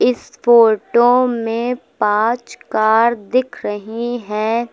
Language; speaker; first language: Hindi; native; Hindi